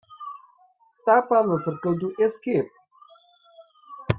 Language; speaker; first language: English; non-native, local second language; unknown